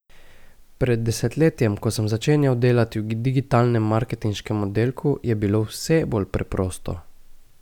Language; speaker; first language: Slovenian; native; Slovenian